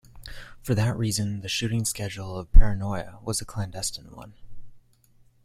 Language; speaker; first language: English; native; English